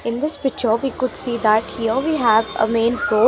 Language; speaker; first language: English; non-native, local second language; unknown